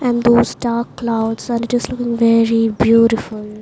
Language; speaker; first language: English; non-native, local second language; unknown